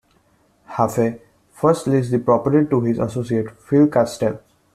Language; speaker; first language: English; non-native, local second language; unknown